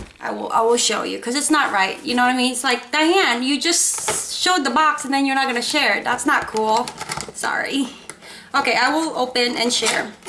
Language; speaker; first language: English; non-native, local second language; Filipino